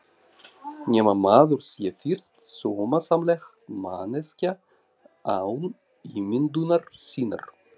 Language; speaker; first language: Icelandic; non-native, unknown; Russian